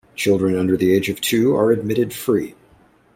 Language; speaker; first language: English; native; English